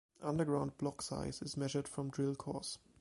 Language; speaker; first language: English; non-native, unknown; German